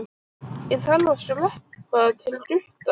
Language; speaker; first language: Icelandic; native; Icelandic